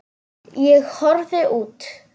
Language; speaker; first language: Icelandic; non-native, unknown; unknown